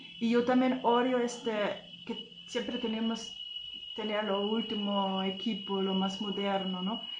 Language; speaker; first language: Spanish; non-native, fluent; German